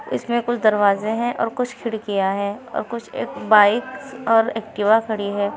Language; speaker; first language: Hindi; native; Hindi